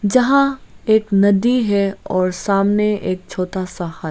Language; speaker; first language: Hindi; non-native, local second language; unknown